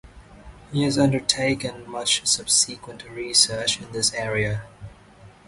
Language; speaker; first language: English; native; English